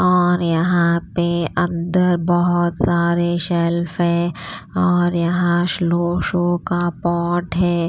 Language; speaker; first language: Hindi; non-native, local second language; Punjabi